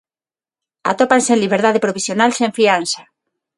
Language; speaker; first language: Galician; non-native, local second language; Spanish